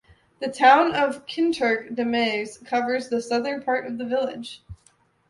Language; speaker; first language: English; native; English